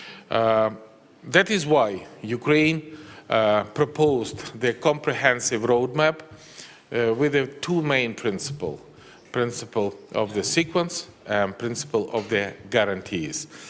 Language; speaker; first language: English; non-native, fluent; Ukrainian